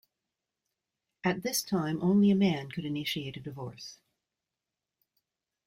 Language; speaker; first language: English; native; English